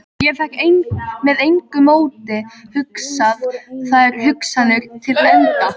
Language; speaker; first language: Icelandic; native; Icelandic